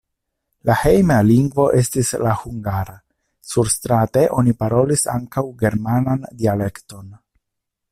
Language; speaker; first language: Esperanto; non-native, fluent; Italian